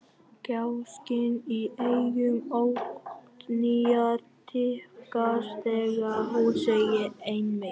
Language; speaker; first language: Icelandic; non-native, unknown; Vietnamese